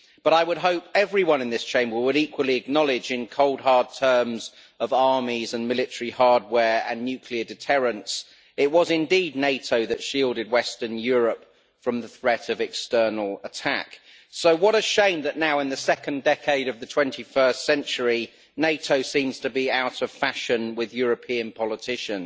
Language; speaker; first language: English; native; English